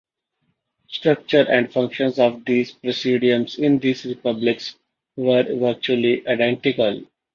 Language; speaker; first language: English; non-native, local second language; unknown